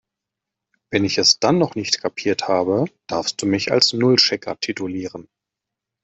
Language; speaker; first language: German; native; German